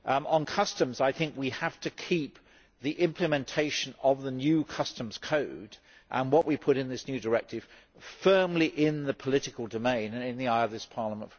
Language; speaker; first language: English; native; English